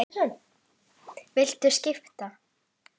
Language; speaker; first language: Icelandic; native; Icelandic